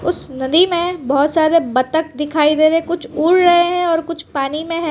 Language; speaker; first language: Hindi; non-native, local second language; Gujarati